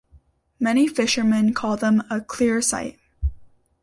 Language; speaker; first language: English; native; English